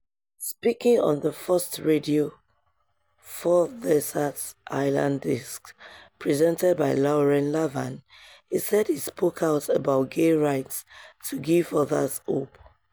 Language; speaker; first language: English; non-native, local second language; Yoruba